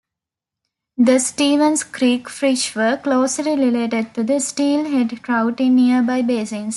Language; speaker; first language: English; non-native, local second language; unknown